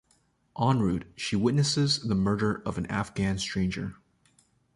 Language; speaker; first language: English; native; English